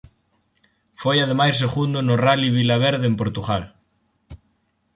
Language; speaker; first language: Galician; native; Galician